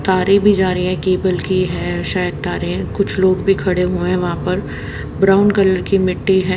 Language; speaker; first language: Hindi; native; Hindi